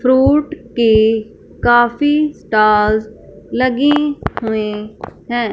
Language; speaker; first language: Hindi; non-native, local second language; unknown